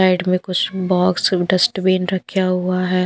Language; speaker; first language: Hindi; non-native, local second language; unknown